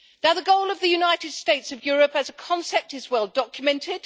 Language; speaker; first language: English; native; English